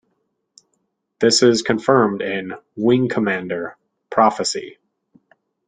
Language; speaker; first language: English; native; English